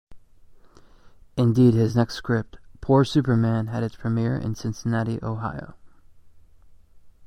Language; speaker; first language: English; native; English